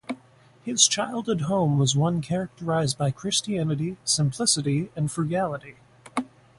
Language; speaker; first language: English; native; English